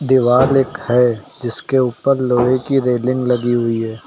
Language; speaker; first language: Hindi; native; Hindi